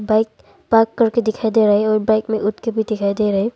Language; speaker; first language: Hindi; non-native, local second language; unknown